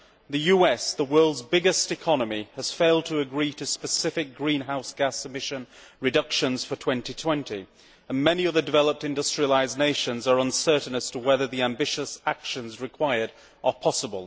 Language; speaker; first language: English; native; English